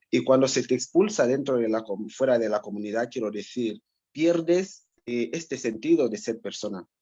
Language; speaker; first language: Spanish; non-native, local second language; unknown